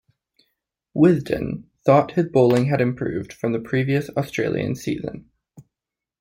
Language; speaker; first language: English; native; English